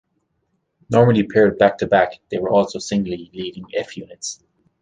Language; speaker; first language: English; native; English